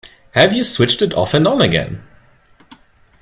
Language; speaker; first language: English; non-native, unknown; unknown